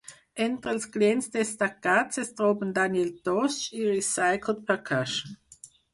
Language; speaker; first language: Catalan; non-native, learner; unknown